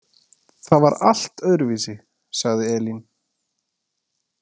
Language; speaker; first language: Icelandic; native; Icelandic